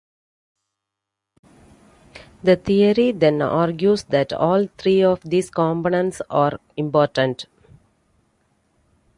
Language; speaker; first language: English; non-native, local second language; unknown